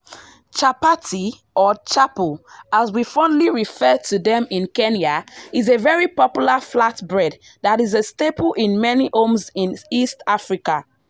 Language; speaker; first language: English; non-native, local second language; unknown